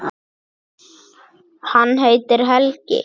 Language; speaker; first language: Icelandic; native; Icelandic